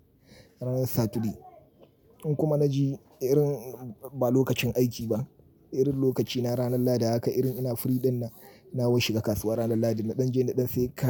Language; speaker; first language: Hausa; native; Hausa